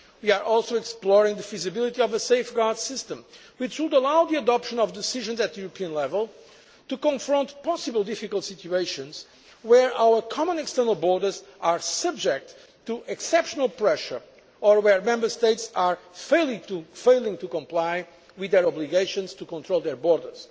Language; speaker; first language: English; non-native, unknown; Portuguese